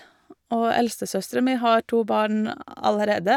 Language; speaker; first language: Norwegian; non-native, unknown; Latvian